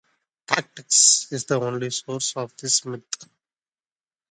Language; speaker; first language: English; non-native, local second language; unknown